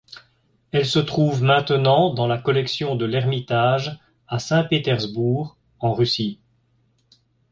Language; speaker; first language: French; native; French